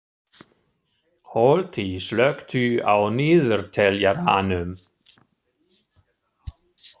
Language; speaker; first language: Icelandic; non-native, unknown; German